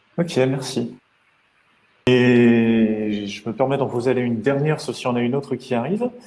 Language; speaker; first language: French; native; French